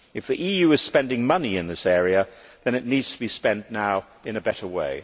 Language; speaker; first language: English; native; English